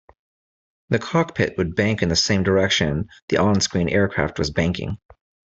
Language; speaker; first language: English; native; English